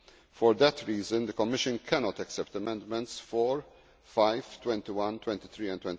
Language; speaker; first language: English; non-native, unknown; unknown